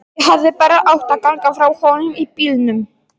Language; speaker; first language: Icelandic; non-native, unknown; Polish